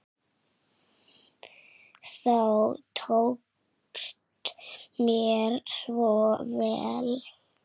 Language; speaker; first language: Icelandic; native; Icelandic